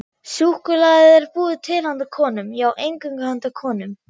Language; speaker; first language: Icelandic; non-native, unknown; German